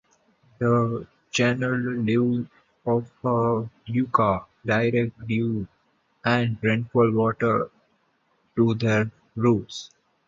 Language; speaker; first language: English; non-native, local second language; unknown